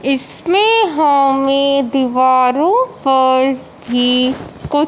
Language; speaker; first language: Hindi; non-native, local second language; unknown